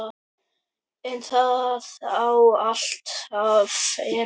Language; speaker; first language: Icelandic; native; Icelandic